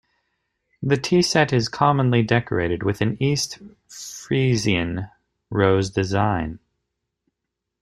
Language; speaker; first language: English; native; English